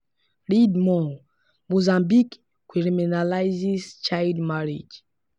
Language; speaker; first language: English; non-native, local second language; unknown